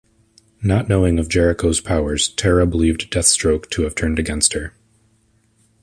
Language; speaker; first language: English; native; English